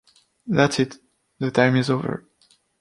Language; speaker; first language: English; non-native, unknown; French